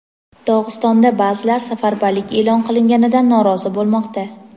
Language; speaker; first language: Uzbek; native; Uzbek